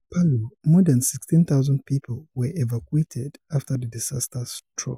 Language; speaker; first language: English; non-native, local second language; Yoruba